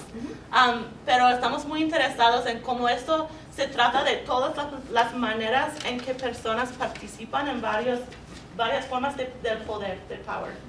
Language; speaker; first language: Spanish; non-native, learner; English